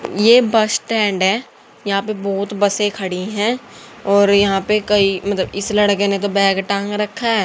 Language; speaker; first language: Hindi; native; Hindi